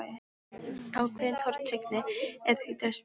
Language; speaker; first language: Icelandic; non-native, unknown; Polish